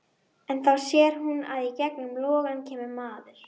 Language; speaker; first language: Icelandic; native; Icelandic